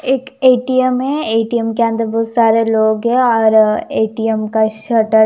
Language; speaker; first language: Hindi; non-native, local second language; Punjabi